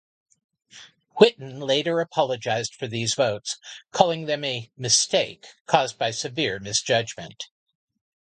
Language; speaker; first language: English; native; English